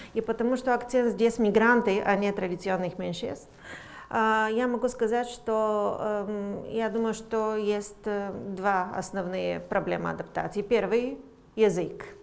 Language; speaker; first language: Russian; non-native, fluent; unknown